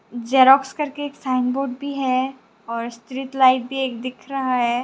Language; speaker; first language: Hindi; non-native, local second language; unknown